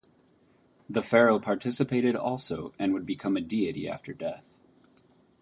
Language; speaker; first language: English; native; English